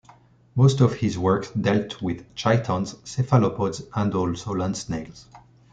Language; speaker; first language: English; non-native, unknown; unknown